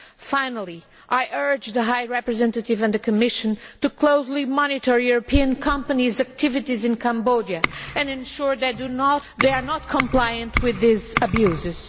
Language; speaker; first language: English; non-native, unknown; Portuguese